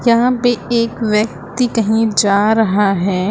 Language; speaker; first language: Hindi; native; Hindi